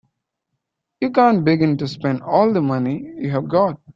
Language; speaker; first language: English; non-native, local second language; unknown